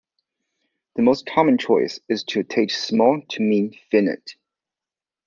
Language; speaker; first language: English; non-native, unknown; Chinese